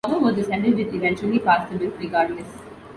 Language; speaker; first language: English; non-native, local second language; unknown